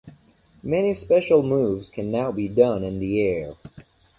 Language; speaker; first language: English; non-native, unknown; Persian